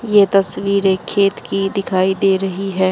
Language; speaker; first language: Hindi; native; Hindi